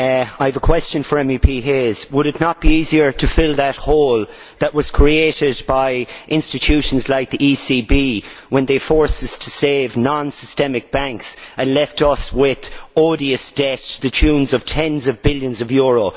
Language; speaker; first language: English; native; English